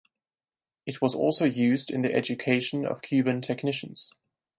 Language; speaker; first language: English; non-native, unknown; German